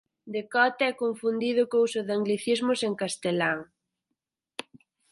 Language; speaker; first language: Galician; native; Galician